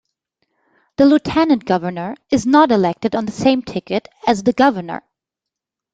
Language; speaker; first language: English; non-native, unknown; German